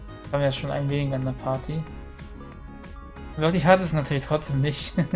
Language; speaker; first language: German; native; German